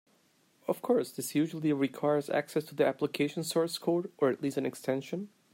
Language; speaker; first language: English; non-native, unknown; Turkish